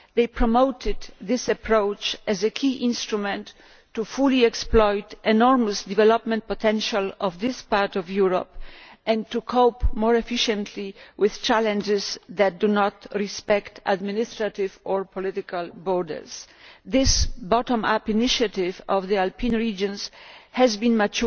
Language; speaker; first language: English; non-native, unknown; Polish